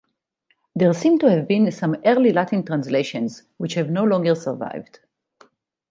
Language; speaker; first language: English; non-native, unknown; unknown